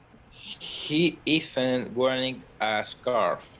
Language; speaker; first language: English; non-native, learner; Spanish